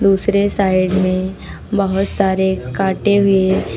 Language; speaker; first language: Hindi; native; Hindi